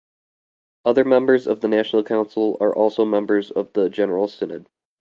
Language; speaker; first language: English; native; English